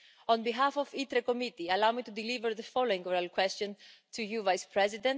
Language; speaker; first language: English; non-native, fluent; Greek